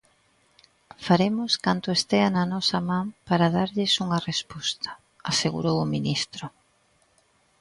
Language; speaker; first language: Galician; native; Galician